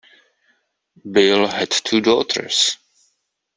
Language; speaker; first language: English; non-native, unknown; Czech